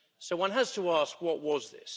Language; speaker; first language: English; native; English